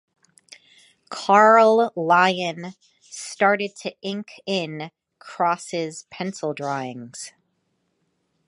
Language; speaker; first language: English; native; English